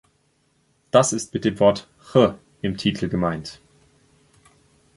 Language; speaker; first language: German; native; German